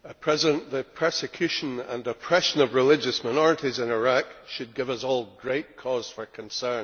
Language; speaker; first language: English; native; English